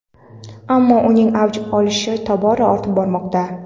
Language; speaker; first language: Uzbek; non-native, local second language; Kara-Kalpak